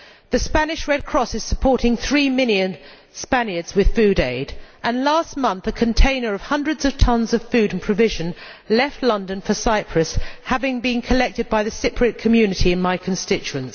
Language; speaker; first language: English; native; English